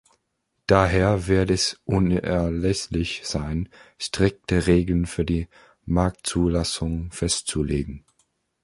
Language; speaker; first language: German; non-native, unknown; English